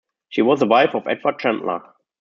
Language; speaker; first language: English; non-native, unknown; German